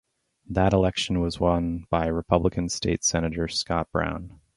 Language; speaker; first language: English; native; English